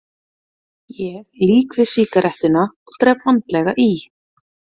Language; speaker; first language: Icelandic; native; Icelandic